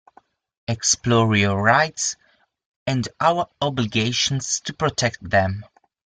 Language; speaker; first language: English; non-native, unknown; Italian